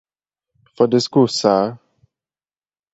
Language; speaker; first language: English; native; English